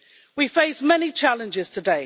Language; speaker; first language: English; native; English